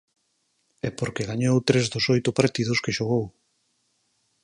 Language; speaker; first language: Galician; native; Galician